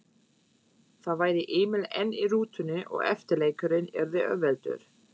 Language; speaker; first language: Icelandic; non-native, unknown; German